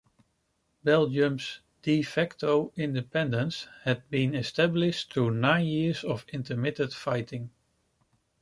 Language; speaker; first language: English; non-native, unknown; Dutch